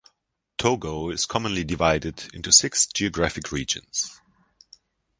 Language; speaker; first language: English; non-native, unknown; German